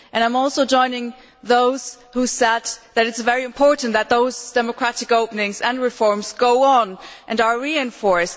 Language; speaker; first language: English; non-native, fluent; German